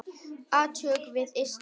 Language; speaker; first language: Icelandic; non-native, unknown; Vietnamese